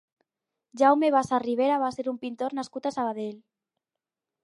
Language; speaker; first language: Catalan; non-native, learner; Spanish